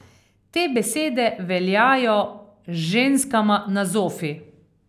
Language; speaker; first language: Slovenian; native; Slovenian